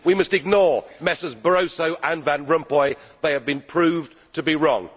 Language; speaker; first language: English; native; English